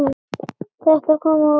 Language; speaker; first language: Icelandic; native; Icelandic